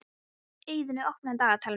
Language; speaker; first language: Icelandic; non-native, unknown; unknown